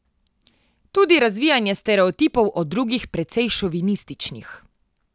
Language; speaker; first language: Slovenian; native; Slovenian